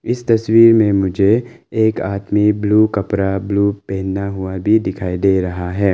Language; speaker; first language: Hindi; non-native, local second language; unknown